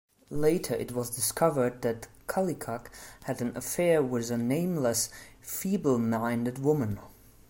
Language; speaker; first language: English; non-native, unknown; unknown